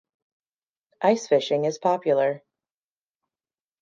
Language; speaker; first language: English; native; English